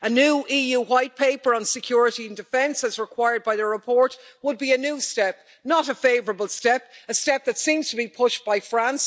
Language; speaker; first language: English; native; English